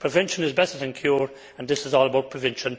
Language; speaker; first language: English; native; English